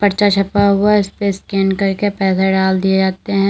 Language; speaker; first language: Hindi; native; Hindi